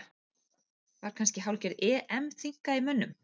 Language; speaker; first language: Icelandic; native; Icelandic